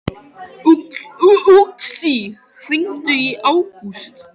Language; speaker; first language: Icelandic; native; Icelandic